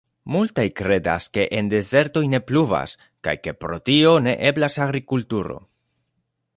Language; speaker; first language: Esperanto; non-native, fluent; Spanish